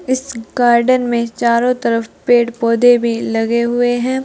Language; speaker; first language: Hindi; native; Hindi